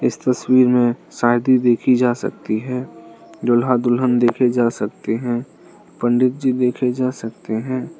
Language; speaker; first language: Hindi; non-native, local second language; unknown